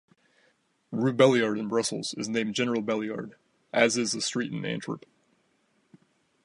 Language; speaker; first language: English; native; English